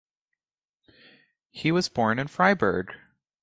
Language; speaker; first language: English; native; English